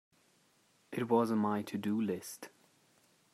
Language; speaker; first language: English; non-native, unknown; German